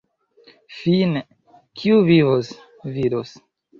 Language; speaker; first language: Esperanto; non-native, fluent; Chinese